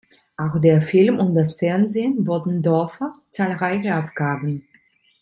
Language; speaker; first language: German; non-native, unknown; Italian